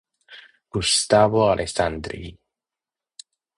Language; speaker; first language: Spanish; non-native, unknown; Chinese